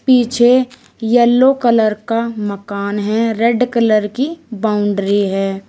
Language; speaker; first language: Hindi; native; Hindi